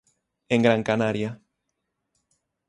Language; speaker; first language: Galician; native; Galician